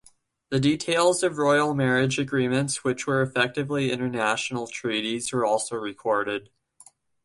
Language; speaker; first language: English; native; English